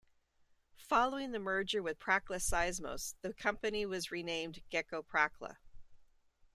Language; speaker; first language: English; native; English